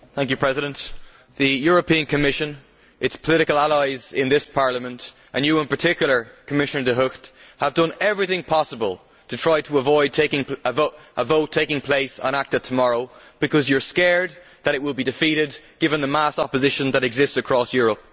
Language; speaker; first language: English; native; English